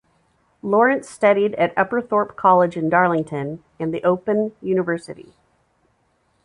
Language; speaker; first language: English; native; English